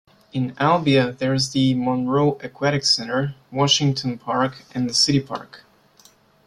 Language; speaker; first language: English; non-native, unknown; German